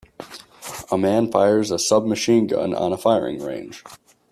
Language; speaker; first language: English; native; English